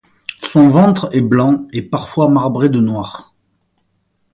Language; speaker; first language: French; native; French